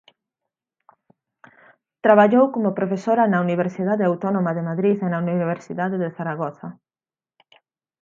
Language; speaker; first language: Galician; native; Galician